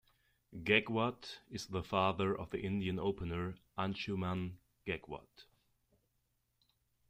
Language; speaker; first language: English; non-native, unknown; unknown